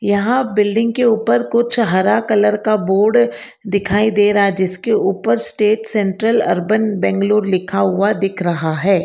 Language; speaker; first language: Hindi; non-native, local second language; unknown